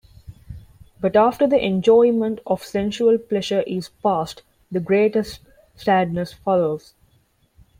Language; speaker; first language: English; non-native, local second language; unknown